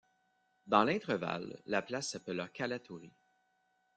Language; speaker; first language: French; native; French